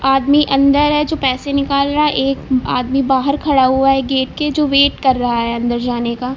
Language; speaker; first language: Hindi; native; Hindi